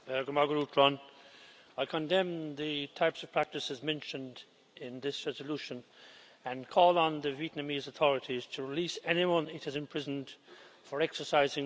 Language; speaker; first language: English; native; English